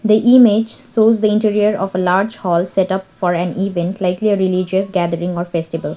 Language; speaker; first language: English; non-native, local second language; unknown